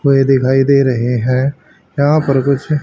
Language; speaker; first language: Hindi; native; Hindi